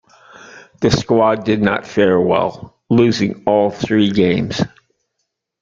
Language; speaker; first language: English; native; English